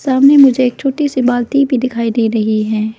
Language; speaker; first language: Hindi; non-native, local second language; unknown